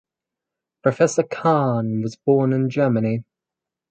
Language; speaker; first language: English; native; English